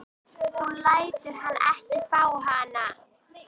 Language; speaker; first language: Icelandic; native; Icelandic